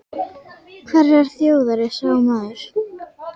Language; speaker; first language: Icelandic; native; Icelandic